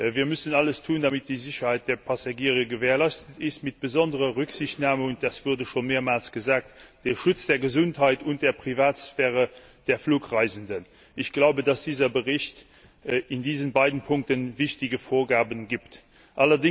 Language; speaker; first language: German; non-native, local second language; Luxembourgish